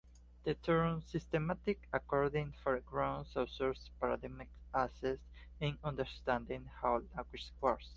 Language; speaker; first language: English; non-native, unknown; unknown